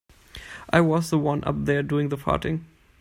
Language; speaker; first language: English; non-native, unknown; German